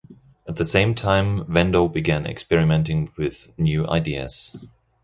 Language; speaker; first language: English; non-native, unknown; German